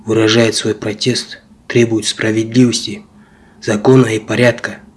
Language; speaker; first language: Russian; non-native, local second language; Kazakh